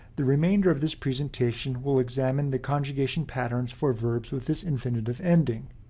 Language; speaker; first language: English; native; English